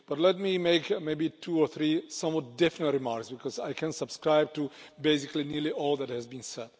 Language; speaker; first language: English; non-native, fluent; Czech